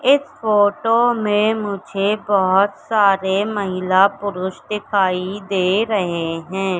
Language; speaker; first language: Hindi; native; Hindi